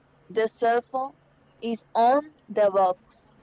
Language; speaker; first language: English; non-native, learner; Spanish